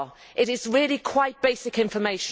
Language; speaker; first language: English; native; English